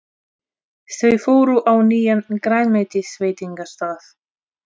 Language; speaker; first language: Icelandic; non-native, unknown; Russian